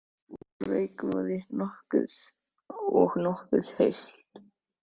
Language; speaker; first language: Icelandic; native; Icelandic